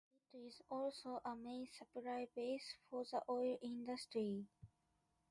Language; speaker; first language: English; non-native, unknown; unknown